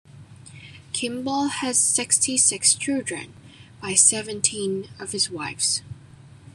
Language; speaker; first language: English; non-native, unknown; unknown